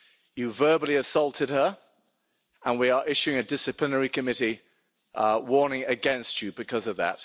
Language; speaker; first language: English; native; English